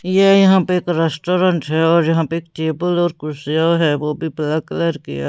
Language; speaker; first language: Hindi; non-native, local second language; Punjabi